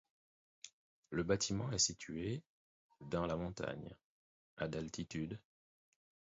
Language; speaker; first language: French; non-native, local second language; Haitian Creole